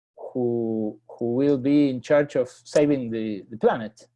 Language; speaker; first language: English; non-native, fluent; Spanish